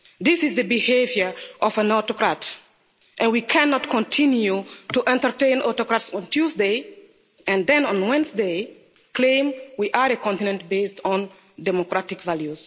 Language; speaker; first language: English; non-native, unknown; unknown